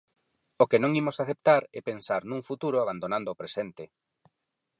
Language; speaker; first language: Galician; non-native, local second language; Spanish